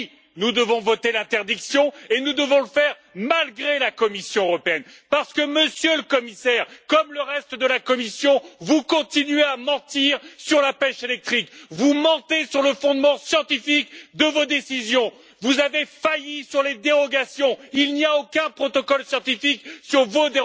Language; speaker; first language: French; native; French